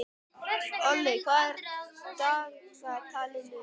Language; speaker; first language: Icelandic; native; Icelandic